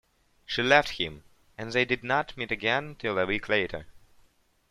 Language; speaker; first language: English; non-native, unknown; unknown